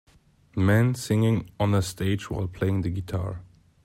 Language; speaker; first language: English; non-native, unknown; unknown